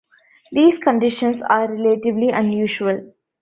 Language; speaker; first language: English; non-native, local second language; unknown